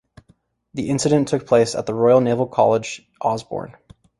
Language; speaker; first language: English; native; English